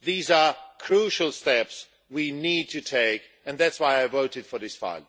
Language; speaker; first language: English; non-native, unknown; Swedish